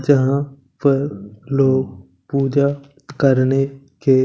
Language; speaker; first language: Hindi; non-native, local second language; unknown